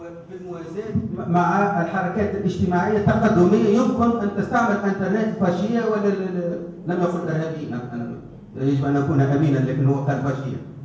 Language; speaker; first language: Arabic; native; Arabic